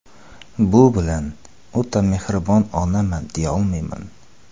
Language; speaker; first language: Uzbek; non-native, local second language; Kara-Kalpak